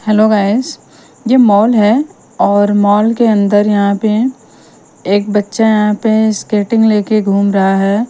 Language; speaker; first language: Hindi; non-native, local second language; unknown